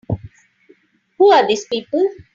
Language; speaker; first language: English; non-native, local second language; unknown